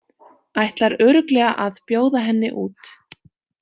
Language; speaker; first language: Icelandic; native; Icelandic